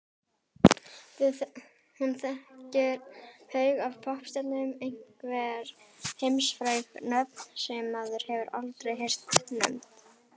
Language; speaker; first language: Icelandic; native; Icelandic